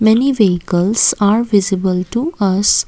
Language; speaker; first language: English; non-native, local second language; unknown